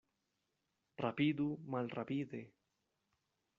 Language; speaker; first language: Esperanto; non-native, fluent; Spanish